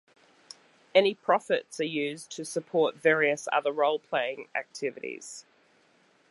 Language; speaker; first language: English; native; English